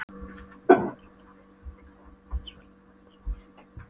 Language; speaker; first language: Icelandic; non-native, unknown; Polish